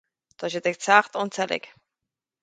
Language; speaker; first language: Irish; native; Irish